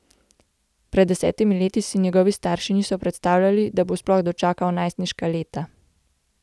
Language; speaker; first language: Slovenian; native; Slovenian